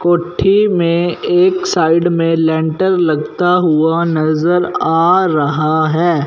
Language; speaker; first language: Hindi; non-native, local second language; Punjabi